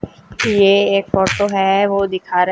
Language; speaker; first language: Hindi; native; Hindi